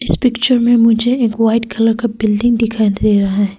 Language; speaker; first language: Hindi; non-native, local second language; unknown